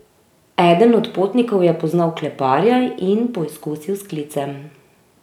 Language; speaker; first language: Slovenian; native; Slovenian